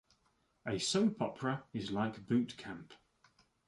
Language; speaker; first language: English; native; English